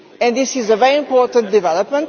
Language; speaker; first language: English; non-native, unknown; Portuguese